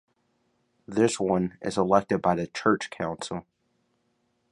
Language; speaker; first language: English; native; English